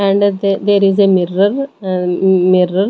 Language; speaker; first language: English; non-native, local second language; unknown